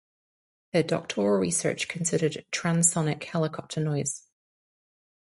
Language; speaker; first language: English; native; English